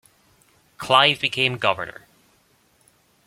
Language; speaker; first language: English; native; English